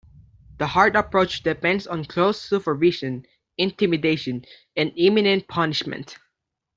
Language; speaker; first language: English; non-native, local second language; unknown